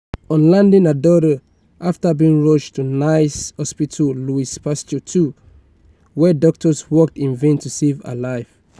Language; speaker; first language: English; non-native, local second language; Yoruba